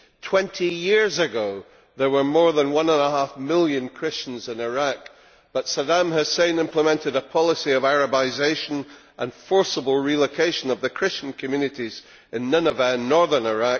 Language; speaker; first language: English; native; English